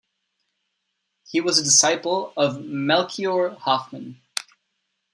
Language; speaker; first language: English; non-native, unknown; Czech